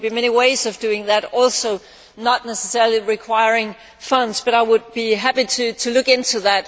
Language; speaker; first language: English; native; English